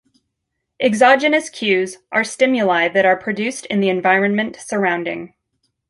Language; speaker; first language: English; native; English